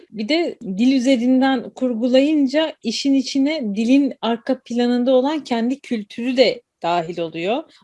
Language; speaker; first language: Turkish; native; Turkish